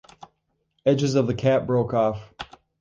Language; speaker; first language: English; native; English